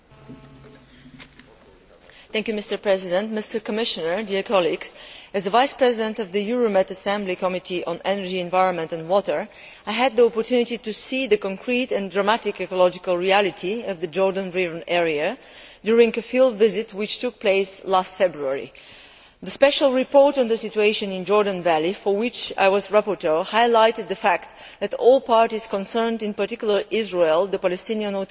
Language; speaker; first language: English; non-native, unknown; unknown